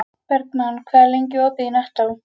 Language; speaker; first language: Icelandic; native; Icelandic